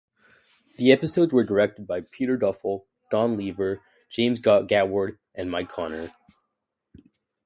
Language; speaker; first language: English; native; English